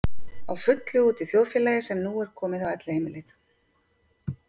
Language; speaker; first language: Icelandic; native; Icelandic